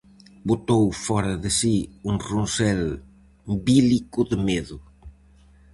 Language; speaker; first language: Galician; native; Galician